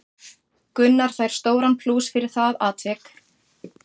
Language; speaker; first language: Icelandic; native; Icelandic